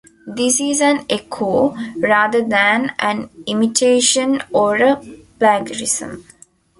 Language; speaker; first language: English; non-native, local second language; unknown